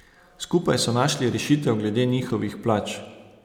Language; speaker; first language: Slovenian; native; Slovenian